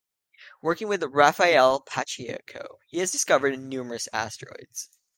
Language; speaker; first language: English; native; English